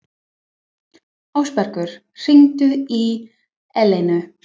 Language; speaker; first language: Icelandic; non-native, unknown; English